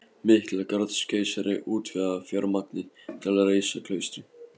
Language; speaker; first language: Icelandic; non-native, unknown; Polish